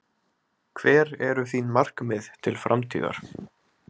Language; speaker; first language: Icelandic; native; Icelandic